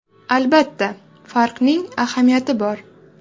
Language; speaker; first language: Uzbek; native; Uzbek